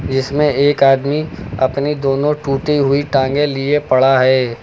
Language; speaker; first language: Hindi; native; Hindi